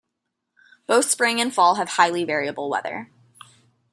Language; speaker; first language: English; native; English